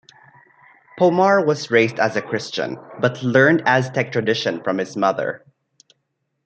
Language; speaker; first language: English; non-native, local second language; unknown